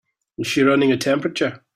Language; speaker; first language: English; native; English